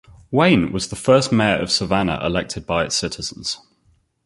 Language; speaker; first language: English; native; English